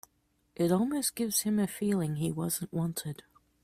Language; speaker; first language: English; native; English